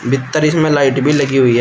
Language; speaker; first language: Hindi; native; Hindi